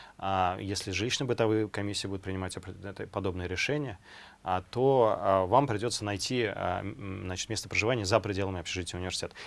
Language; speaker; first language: Russian; native; Russian